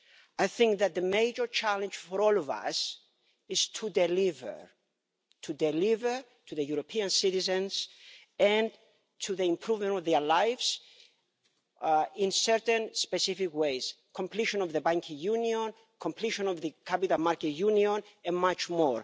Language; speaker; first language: English; non-native, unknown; Greek